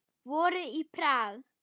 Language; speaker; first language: Icelandic; non-native, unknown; German